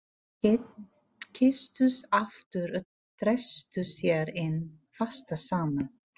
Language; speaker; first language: Icelandic; non-native, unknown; Filipino